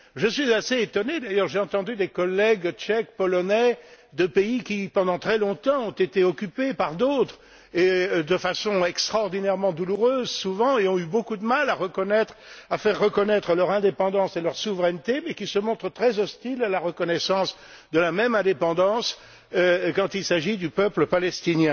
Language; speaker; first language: French; native; French